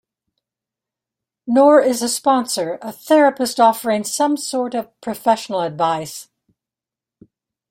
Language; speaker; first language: English; native; English